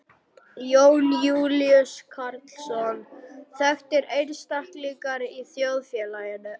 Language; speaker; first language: Icelandic; non-native, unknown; German